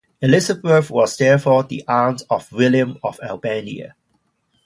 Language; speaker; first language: English; non-native, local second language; Cantonese